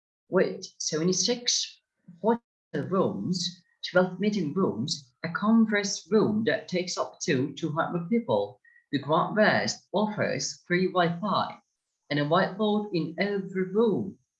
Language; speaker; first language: English; non-native, fluent; Turkish